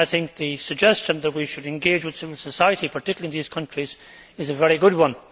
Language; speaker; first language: English; native; English